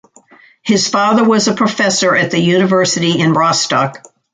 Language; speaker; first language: English; native; English